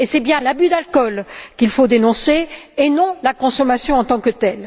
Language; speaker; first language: French; native; French